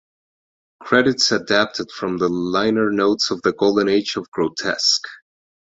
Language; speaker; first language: English; non-native, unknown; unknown